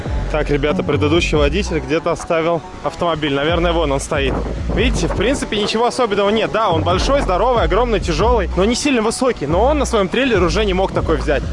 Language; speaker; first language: Russian; native; Russian